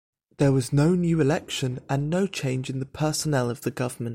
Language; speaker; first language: English; native; English